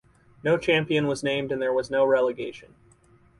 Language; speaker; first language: English; native; English